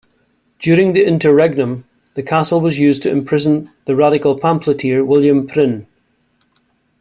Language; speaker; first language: English; native; English